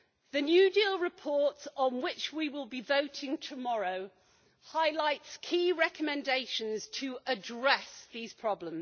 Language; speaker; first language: English; native; English